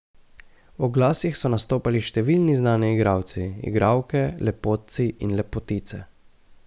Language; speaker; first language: Slovenian; native; Slovenian